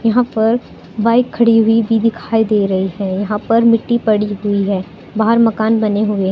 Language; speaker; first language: Hindi; native; Hindi